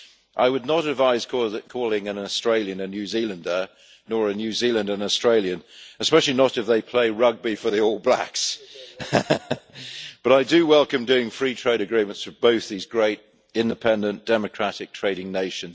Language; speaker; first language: English; native; English